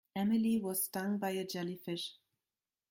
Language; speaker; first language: English; non-native, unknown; German